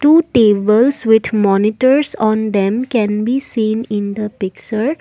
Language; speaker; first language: English; non-native, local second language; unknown